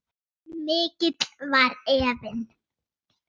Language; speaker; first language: Icelandic; native; Icelandic